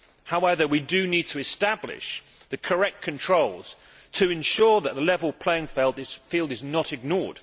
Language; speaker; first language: English; native; English